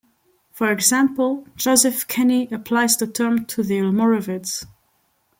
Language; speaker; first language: English; non-native, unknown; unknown